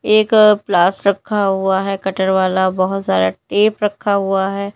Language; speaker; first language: Hindi; native; Hindi